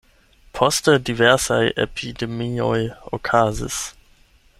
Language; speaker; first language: Esperanto; non-native, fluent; German